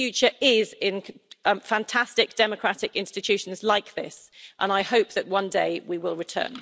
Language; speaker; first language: English; native; English